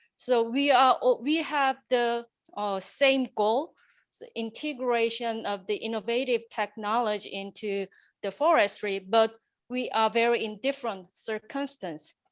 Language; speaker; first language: English; non-native, fluent; Korean